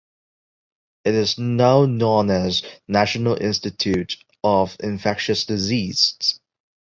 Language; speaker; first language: English; non-native, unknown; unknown